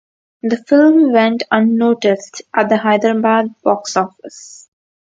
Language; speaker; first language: English; non-native, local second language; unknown